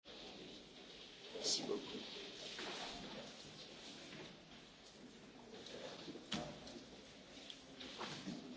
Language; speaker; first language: French; non-native, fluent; Italian